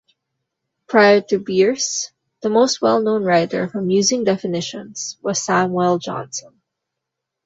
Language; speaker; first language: English; non-native, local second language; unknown